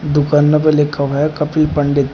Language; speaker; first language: Hindi; native; Hindi